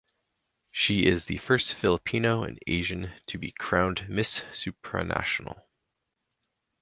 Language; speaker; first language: English; native; English